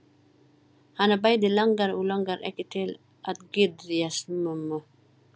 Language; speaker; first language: Icelandic; non-native, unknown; Filipino